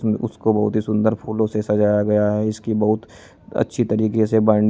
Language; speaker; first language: Hindi; native; Hindi